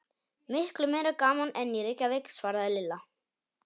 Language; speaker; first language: Icelandic; non-native, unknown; Polish